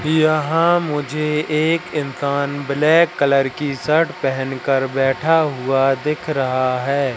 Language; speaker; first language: Hindi; native; Hindi